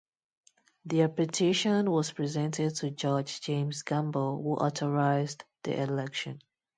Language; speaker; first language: English; non-native, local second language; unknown